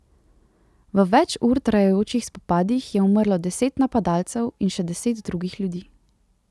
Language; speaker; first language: Slovenian; native; Slovenian